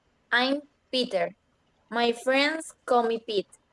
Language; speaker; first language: English; non-native, learner; Spanish